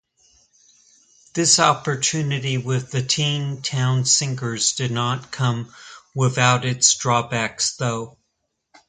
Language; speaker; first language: English; native; English